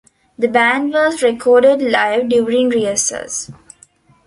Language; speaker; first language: English; non-native, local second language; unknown